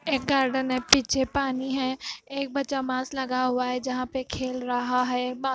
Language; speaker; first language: Hindi; non-native, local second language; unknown